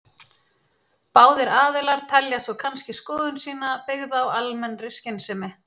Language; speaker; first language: Icelandic; native; Icelandic